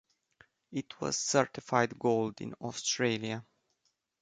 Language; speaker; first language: English; non-native, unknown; Romanian